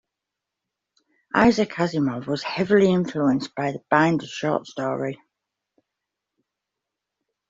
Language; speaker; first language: English; native; English